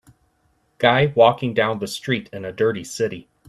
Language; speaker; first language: English; native; English